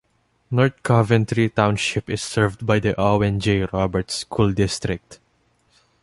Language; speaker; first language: English; non-native, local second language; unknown